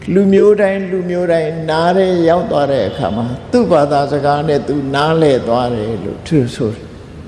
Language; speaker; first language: Burmese; native; Burmese